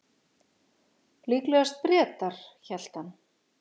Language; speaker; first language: Icelandic; native; Icelandic